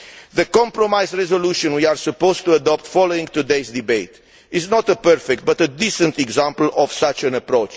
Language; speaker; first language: English; non-native, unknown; Romanian